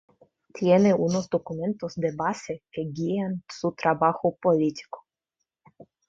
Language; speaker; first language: Spanish; non-native, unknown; Russian